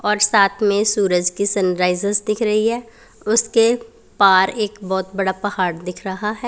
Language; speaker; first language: Hindi; non-native, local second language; Punjabi